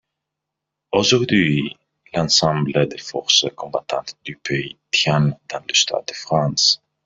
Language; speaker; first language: French; non-native, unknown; English